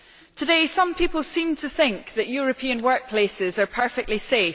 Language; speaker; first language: English; native; English